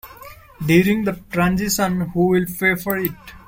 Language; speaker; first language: English; non-native, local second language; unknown